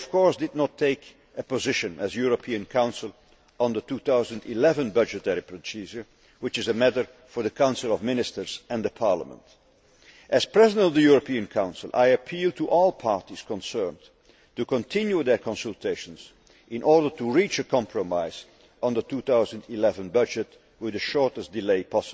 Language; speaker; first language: English; non-native, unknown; Dutch